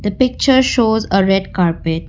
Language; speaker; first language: English; non-native, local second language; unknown